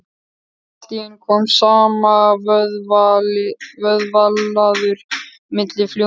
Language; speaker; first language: Icelandic; native; Icelandic